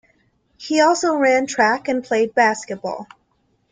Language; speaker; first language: English; native; English